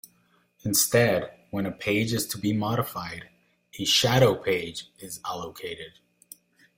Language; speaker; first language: English; non-native, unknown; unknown